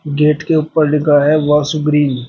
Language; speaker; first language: Hindi; native; Hindi